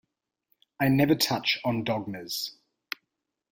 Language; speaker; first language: English; native; English